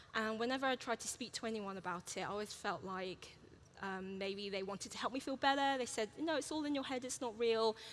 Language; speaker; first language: English; early bilingual, other home language; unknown